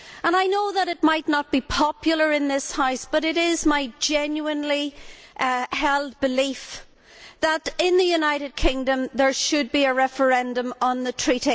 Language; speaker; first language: English; native; English